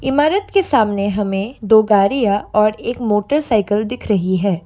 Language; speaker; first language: Hindi; non-native, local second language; Assamese